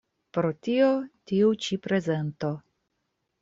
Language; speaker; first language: Esperanto; non-native, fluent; Russian